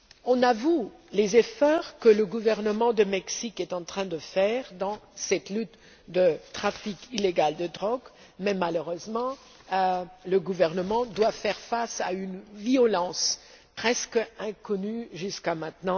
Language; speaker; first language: French; non-native, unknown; German